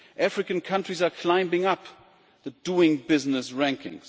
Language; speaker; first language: English; non-native, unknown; German